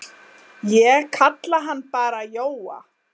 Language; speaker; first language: Icelandic; native; Icelandic